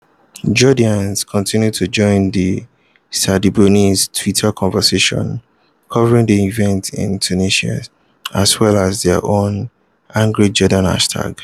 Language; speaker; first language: English; non-native, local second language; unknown